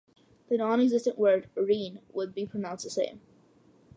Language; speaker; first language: English; early bilingual, other home language; Malayalam